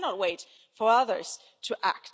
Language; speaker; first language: English; non-native, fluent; German